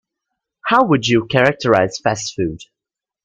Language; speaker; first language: English; native; English